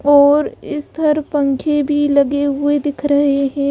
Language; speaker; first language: Hindi; native; Hindi